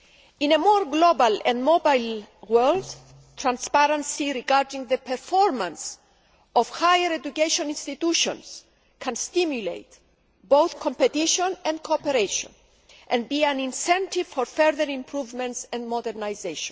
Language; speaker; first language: English; non-native, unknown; Greek